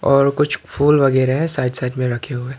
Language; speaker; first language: Hindi; non-native, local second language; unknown